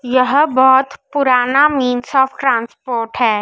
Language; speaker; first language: Hindi; native; Hindi